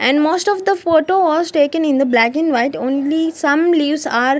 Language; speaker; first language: English; non-native, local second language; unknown